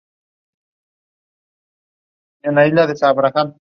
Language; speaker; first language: English; non-native, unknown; Spanish